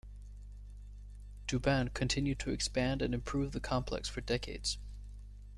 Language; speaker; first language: English; native; English